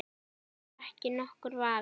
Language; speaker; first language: Icelandic; native; Icelandic